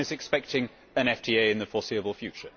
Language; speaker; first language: English; native; English